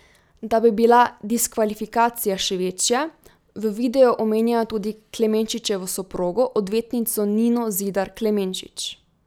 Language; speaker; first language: Slovenian; native; Slovenian